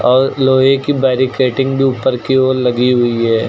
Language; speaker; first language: Hindi; native; Hindi